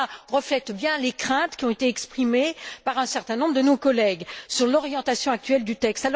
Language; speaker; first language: French; native; French